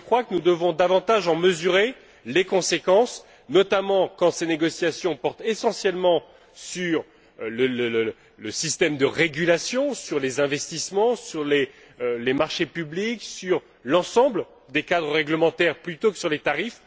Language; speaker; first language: French; native; French